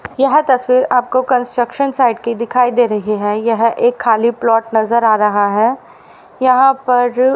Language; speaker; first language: Hindi; native; Hindi